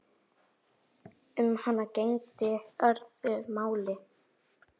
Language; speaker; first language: Icelandic; native; Icelandic